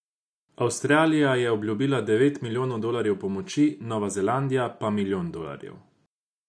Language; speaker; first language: Slovenian; non-native, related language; Croatian